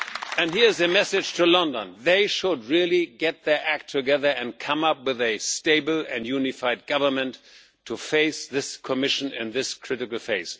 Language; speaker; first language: English; non-native, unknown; German